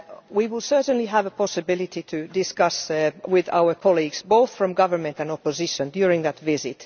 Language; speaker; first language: English; non-native, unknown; Finnish